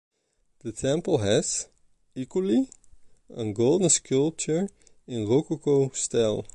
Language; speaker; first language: English; non-native, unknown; Dutch